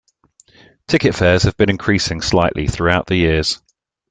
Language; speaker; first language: English; native; English